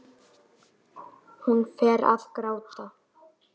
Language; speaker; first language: Icelandic; native; Icelandic